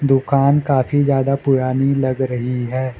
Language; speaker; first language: Hindi; non-native, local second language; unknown